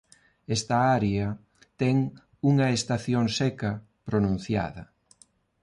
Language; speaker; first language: Galician; non-native, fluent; Spanish